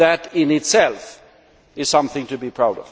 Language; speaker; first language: English; non-native, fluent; Swedish